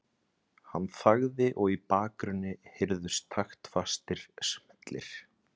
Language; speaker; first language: Icelandic; native; Icelandic